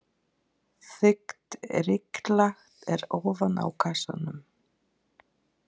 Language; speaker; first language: Icelandic; non-native, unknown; Polish